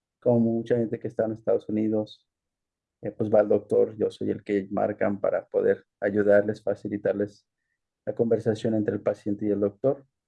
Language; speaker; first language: Spanish; early bilingual, heritage; Spanish